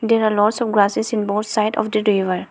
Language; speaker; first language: English; non-native, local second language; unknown